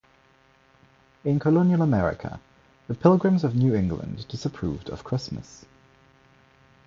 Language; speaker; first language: English; non-native, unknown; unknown